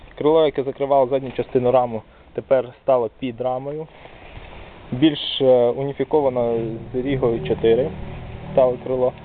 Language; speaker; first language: Ukrainian; non-native, local second language; Russian